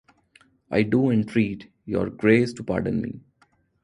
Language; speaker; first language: English; non-native, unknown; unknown